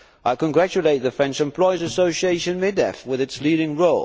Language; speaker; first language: English; non-native, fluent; Dutch